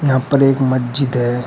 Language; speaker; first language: Hindi; native; Hindi